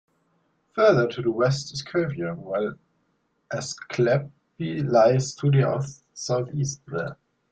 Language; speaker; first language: English; non-native, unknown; German